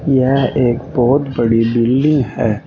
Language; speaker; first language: Hindi; native; Hindi